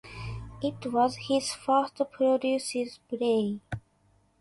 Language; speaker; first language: English; non-native, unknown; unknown